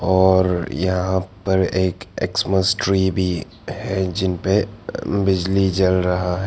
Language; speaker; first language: Hindi; non-native, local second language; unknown